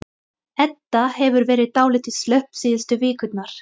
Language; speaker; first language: Icelandic; non-native, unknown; Thai